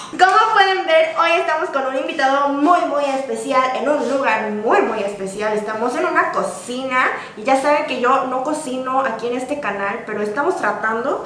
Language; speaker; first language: Spanish; early bilingual, other home language; Korean